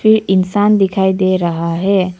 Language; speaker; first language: Hindi; non-native, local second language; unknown